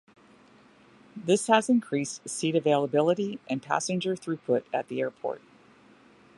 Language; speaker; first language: English; native; English